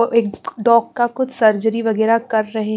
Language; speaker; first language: Hindi; non-native, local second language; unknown